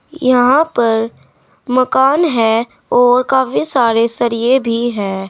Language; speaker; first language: Hindi; native; Hindi